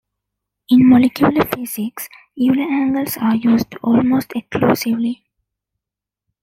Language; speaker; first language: English; non-native, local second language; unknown